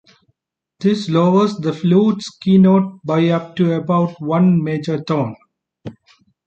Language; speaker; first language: English; non-native, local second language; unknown